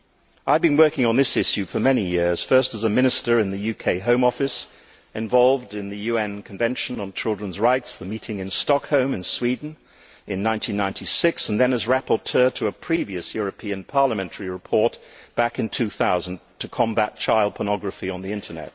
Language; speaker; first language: English; native; English